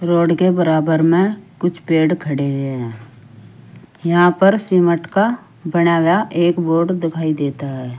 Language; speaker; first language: Hindi; native; Hindi